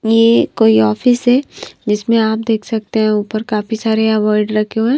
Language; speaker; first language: Hindi; non-native, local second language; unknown